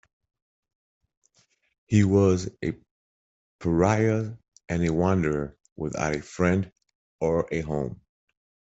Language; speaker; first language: English; native; English